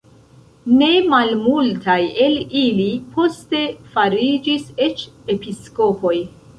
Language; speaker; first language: Esperanto; non-native, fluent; Central Kurdish